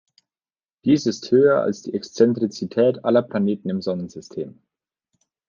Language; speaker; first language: German; native; German